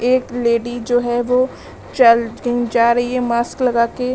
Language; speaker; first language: Hindi; native; Hindi